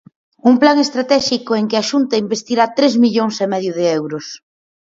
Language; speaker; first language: Galician; native; Galician